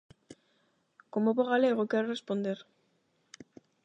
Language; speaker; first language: Galician; non-native, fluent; Spanish